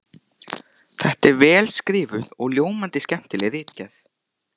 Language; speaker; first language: Icelandic; native; Icelandic